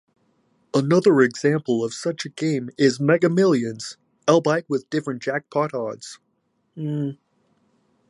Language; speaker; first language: English; native; English